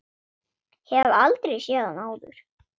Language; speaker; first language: Icelandic; non-native, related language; Swedish